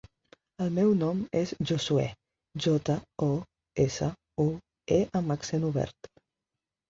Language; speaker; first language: Catalan; non-native, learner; Spanish